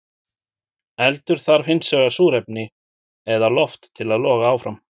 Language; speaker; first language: Icelandic; native; Icelandic